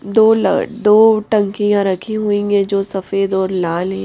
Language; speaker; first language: Hindi; native; Hindi